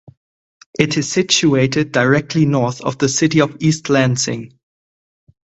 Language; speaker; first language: English; non-native, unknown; German